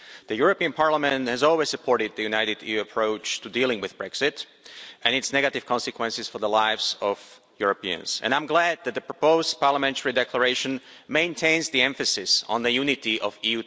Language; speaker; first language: English; non-native, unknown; Slovak